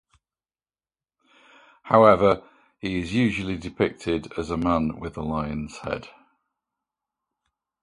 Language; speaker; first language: English; native; English